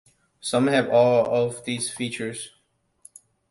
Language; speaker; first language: English; non-native, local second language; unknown